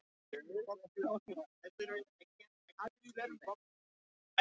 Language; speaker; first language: Icelandic; non-native, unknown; English